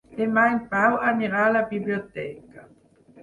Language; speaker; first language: Catalan; non-native, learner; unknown